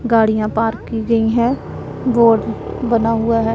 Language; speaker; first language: Hindi; non-native, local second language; Punjabi